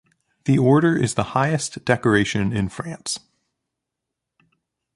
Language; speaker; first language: English; native; English